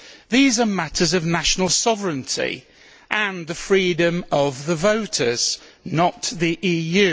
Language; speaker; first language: English; native; English